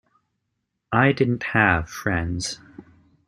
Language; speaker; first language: English; native; English